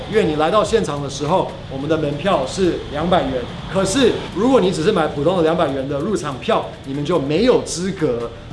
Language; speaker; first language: Chinese; early bilingual, other home language; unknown